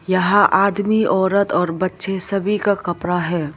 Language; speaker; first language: Hindi; non-native, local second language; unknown